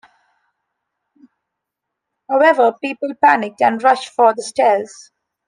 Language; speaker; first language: English; non-native, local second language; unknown